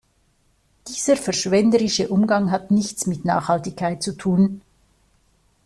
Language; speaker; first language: German; native; German